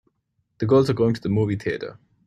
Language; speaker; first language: English; non-native, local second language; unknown